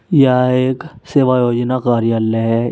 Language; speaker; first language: Hindi; native; Hindi